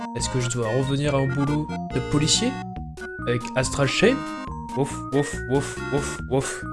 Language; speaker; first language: French; native; French